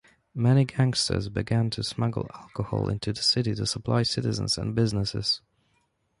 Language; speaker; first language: English; non-native, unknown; Polish